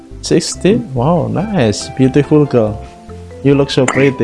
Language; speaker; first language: English; non-native, learner; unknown